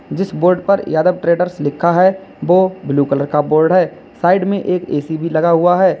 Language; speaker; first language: Hindi; native; Hindi